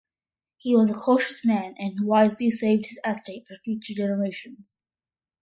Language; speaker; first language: English; early bilingual, other home language; Malayalam